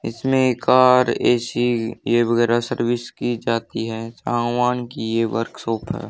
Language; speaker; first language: Hindi; native; Hindi